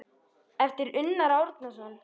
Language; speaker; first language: Icelandic; native; Icelandic